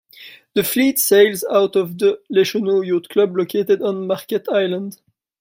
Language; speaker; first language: English; non-native, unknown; French